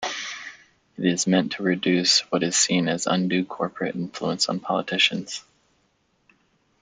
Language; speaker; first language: English; native; English